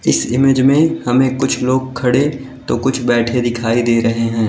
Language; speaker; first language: Hindi; native; Hindi